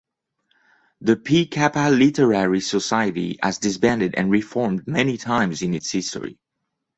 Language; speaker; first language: English; non-native, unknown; French